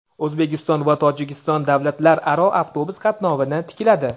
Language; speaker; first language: Uzbek; native; Uzbek